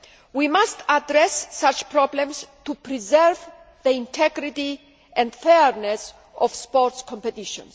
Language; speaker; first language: English; non-native, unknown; Greek